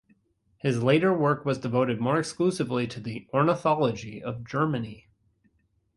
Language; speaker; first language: English; native; English